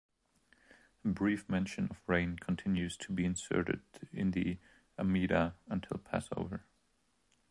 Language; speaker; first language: English; non-native, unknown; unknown